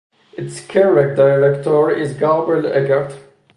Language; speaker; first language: English; non-native, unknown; Persian